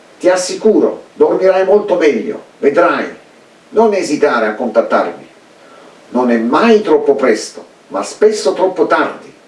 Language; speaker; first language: Italian; early bilingual, heritage; Italian